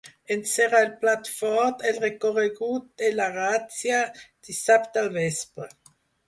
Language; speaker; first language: Catalan; non-native, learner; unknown